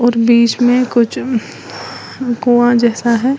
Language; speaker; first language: Hindi; native; Hindi